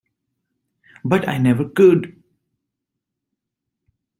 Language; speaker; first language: English; native; English